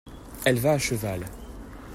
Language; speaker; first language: French; native; French